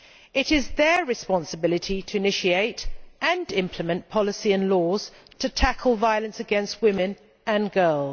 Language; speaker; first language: English; native; English